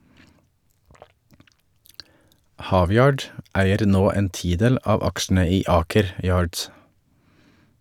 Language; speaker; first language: Norwegian; native; Norwegian